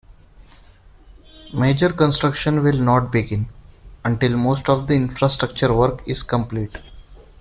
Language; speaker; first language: English; non-native, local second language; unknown